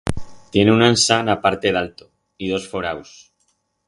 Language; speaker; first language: Aragonese; non-native, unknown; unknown